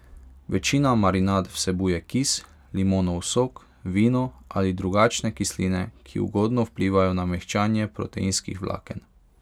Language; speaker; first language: Slovenian; non-native, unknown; Hungarian